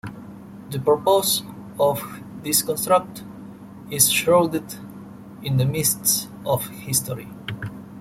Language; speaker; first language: English; non-native, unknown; Spanish